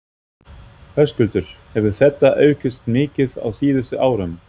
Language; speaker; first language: Icelandic; non-native, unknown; German